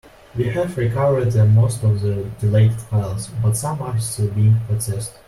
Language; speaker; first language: English; non-native, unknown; Russian